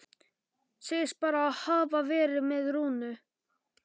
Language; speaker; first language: Icelandic; non-native, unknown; Polish